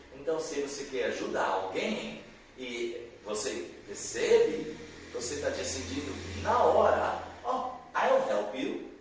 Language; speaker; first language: Portuguese; non-native, learner; English